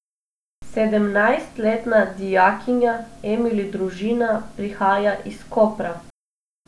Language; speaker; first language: Slovenian; non-native, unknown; Macedonian